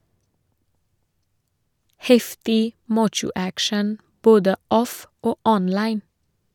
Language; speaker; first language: Norwegian; non-native, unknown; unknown